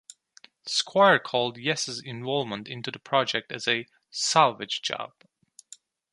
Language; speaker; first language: English; non-native, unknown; Turkish